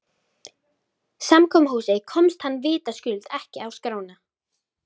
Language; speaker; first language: Icelandic; native; Icelandic